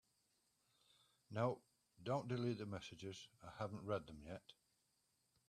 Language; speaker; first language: English; native; English